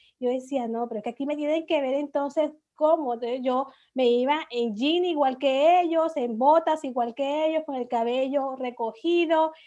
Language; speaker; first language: Spanish; native; Spanish